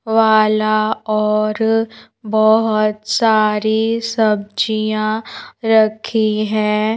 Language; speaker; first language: Hindi; native; Hindi